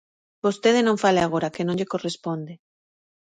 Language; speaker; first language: Galician; native; Galician